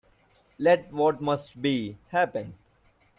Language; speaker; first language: English; non-native, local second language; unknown